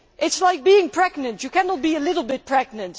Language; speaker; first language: English; non-native, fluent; Dutch